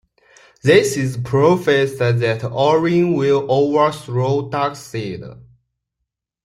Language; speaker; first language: English; non-native, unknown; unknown